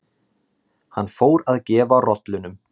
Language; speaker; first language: Icelandic; native; Icelandic